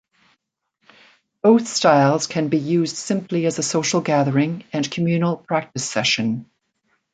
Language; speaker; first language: English; native; English